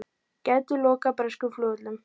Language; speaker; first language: Icelandic; native; Icelandic